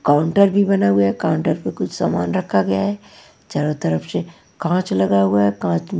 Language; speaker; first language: Hindi; non-native, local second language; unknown